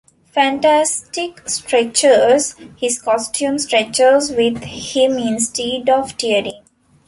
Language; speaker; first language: English; non-native, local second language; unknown